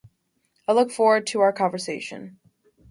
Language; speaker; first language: English; native; English